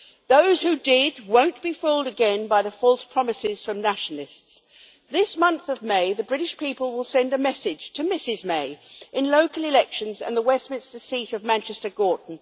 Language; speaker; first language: English; native; English